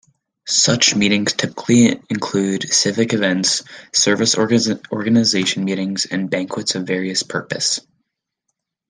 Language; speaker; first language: English; native; English